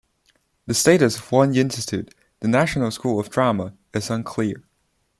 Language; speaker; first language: English; non-native, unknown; Chinese